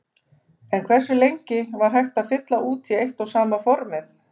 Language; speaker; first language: Icelandic; native; Icelandic